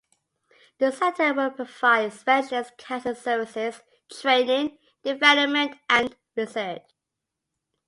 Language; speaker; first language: English; native; English